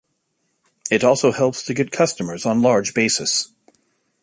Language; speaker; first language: English; native; English